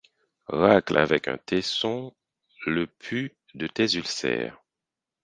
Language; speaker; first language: French; non-native, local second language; Haitian Creole